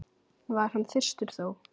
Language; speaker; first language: Icelandic; native; Icelandic